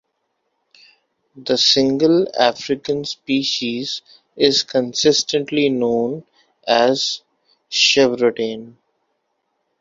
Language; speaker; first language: English; non-native, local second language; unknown